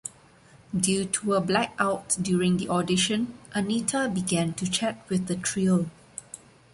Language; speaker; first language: English; non-native, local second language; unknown